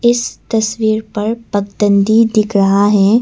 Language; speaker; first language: Hindi; early bilingual, other home language; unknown